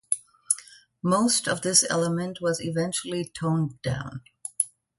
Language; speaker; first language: English; non-native, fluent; German